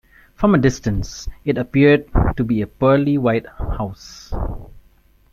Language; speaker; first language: English; non-native, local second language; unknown